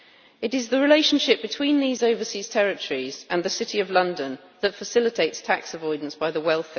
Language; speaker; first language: English; native; English